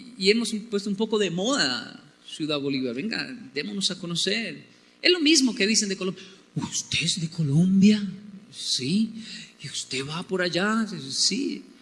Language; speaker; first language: Spanish; native; Spanish